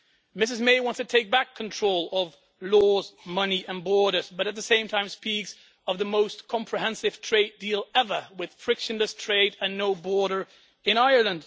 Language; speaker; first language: English; non-native, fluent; Dutch